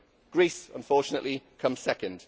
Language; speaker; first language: English; native; English